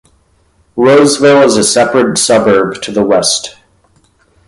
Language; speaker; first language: English; native; English